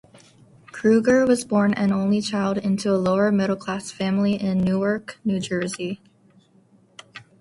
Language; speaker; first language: English; native; English